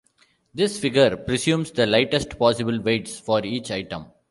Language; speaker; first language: English; non-native, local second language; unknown